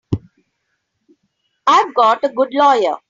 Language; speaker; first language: English; non-native, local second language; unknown